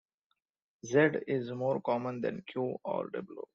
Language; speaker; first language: English; non-native, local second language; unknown